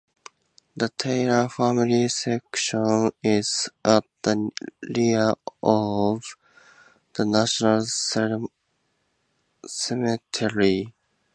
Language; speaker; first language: English; native; English